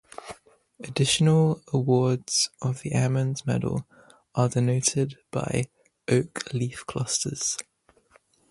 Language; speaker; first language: English; native; English